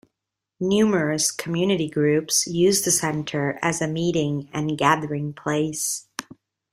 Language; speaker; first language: English; non-native, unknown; Italian